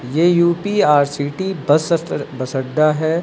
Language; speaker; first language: Hindi; native; Hindi